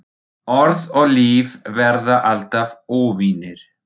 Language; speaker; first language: Icelandic; non-native, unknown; German